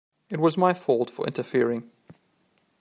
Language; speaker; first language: English; native; English